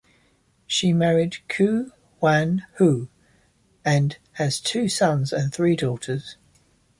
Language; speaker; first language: English; native; English